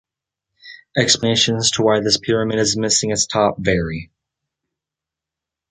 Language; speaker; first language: English; native; English